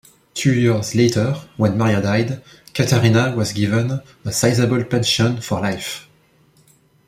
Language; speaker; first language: English; non-native, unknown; French